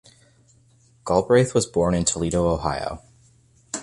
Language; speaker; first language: English; native; English